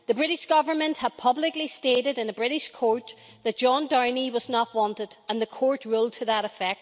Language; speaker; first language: English; native; English